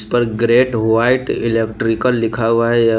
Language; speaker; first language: Hindi; non-native, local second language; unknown